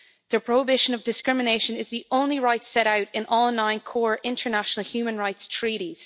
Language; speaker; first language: English; native; English